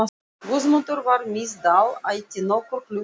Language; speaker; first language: Icelandic; non-native, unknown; Russian